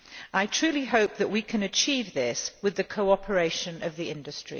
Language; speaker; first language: English; non-native, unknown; Polish